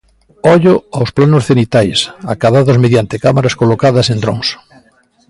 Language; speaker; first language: Galician; native; Galician